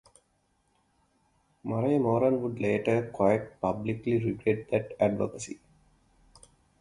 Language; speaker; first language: English; non-native, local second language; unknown